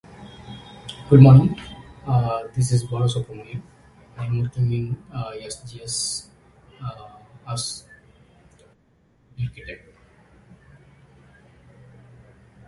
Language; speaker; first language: English; non-native, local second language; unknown